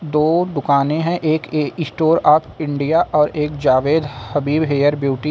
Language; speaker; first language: Hindi; native; Hindi